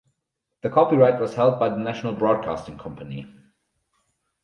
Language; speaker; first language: English; non-native, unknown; German